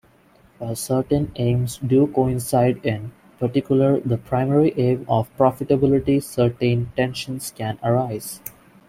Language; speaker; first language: English; non-native, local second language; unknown